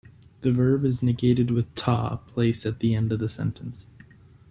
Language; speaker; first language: English; native; English